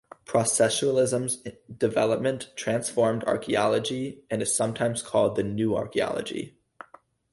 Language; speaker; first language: English; native; English